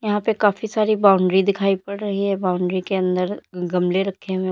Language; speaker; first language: Hindi; native; Hindi